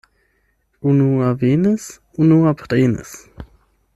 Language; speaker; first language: Esperanto; non-native, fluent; German